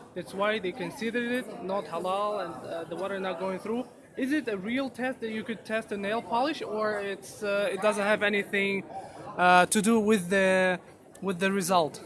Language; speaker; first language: English; non-native, learner; Russian